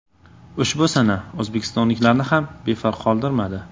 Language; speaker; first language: Uzbek; native; Uzbek